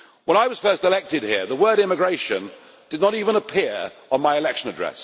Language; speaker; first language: English; native; English